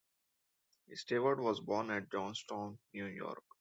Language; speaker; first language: English; non-native, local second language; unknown